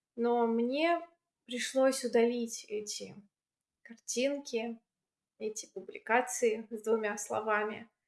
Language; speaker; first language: Russian; native; Russian